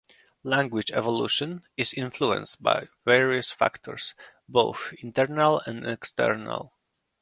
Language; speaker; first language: English; non-native, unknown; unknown